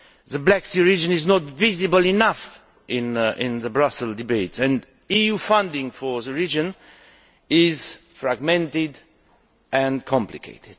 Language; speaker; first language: English; non-native, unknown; Romanian